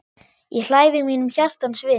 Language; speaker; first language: Icelandic; non-native, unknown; German